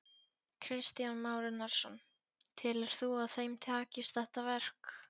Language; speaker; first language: Icelandic; non-native, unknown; Polish